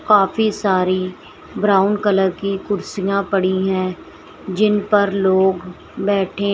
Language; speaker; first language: Hindi; native; Hindi